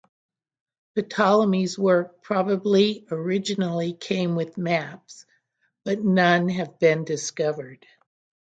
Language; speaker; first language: English; native; English